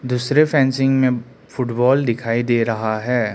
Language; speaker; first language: Hindi; non-native, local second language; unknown